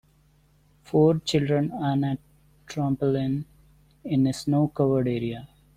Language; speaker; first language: English; non-native, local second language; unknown